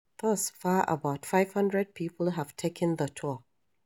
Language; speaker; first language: English; non-native, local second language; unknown